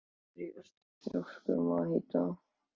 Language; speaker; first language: Icelandic; native; Icelandic